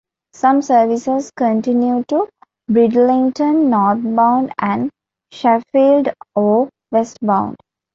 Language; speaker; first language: English; non-native, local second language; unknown